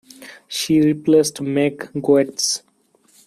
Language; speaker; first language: English; non-native, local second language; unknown